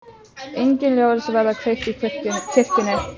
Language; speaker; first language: Icelandic; native; Icelandic